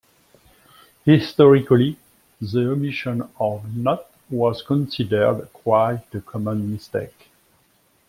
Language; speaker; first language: English; non-native, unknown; French